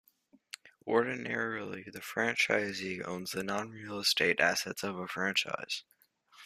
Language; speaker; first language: English; native; English